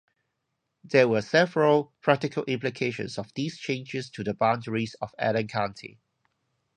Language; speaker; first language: English; non-native, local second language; Cantonese